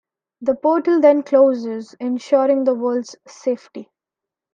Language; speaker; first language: English; non-native, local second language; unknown